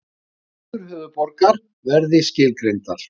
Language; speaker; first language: Icelandic; native; Icelandic